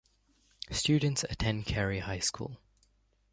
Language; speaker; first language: English; native; English